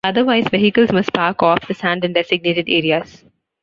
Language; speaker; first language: English; non-native, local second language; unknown